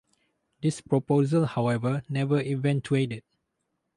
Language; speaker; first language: English; non-native, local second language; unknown